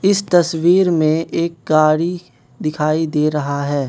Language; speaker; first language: Hindi; non-native, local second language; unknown